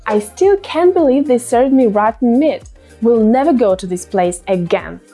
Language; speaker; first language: English; non-native, fluent; Russian